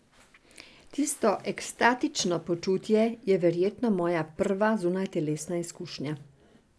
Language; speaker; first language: Slovenian; non-native, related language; Serbian